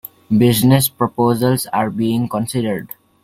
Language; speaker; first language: English; non-native, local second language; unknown